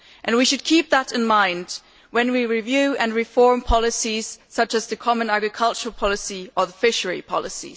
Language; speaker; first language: English; non-native, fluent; German